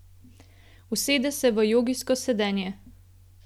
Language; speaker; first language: Slovenian; native; Slovenian